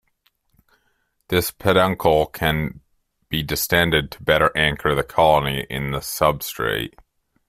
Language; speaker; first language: English; native; English